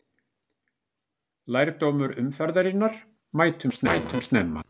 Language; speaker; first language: Icelandic; native; Icelandic